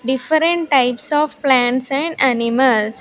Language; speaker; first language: English; non-native, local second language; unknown